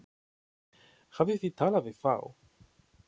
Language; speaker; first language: Icelandic; non-native, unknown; Polish